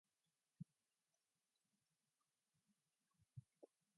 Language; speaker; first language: English; non-native, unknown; Mongolian